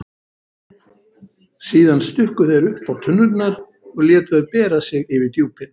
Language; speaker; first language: Icelandic; native; Icelandic